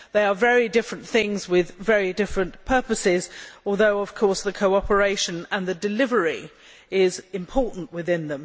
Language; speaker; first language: English; native; English